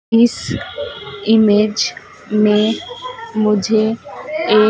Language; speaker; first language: Hindi; native; Hindi